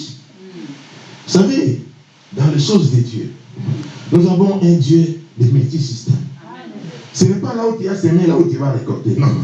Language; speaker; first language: French; non-native, local second language; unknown